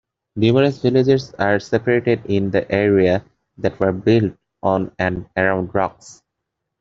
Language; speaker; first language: English; native; English